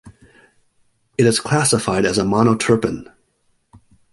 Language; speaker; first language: English; native; English